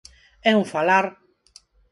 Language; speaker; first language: Galician; non-native, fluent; Spanish